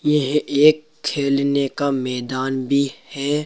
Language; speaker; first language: Hindi; native; Hindi